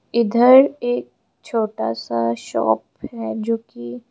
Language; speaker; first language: Hindi; non-native, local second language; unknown